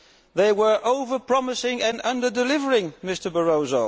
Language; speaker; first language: English; non-native, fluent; Dutch